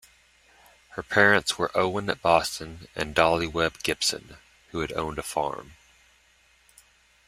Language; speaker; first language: English; native; English